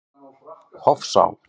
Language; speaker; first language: Icelandic; native; Icelandic